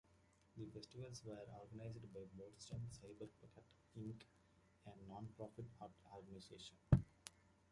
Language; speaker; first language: English; native; English